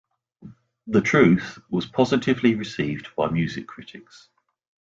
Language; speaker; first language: English; native; English